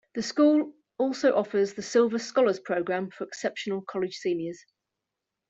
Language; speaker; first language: English; native; English